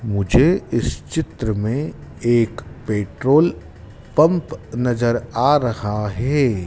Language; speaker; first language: Hindi; native; Hindi